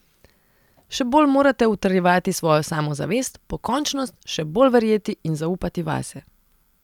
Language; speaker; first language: Slovenian; non-native, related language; Serbian